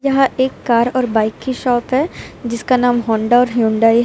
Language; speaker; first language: Hindi; native; Hindi